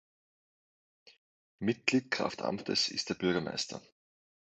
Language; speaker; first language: German; native; German